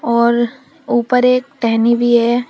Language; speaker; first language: Hindi; native; Hindi